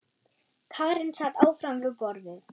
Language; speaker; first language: Icelandic; non-native, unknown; German